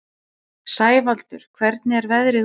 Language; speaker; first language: Icelandic; native; Icelandic